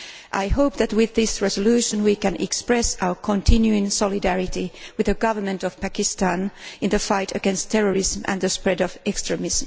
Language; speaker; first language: English; non-native, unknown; Finnish